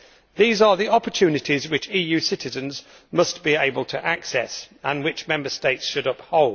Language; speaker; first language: English; native; English